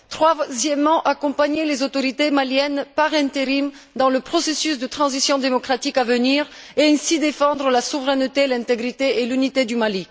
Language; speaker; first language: French; non-native, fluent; Bulgarian